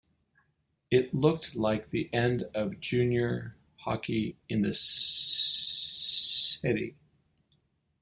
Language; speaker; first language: English; native; English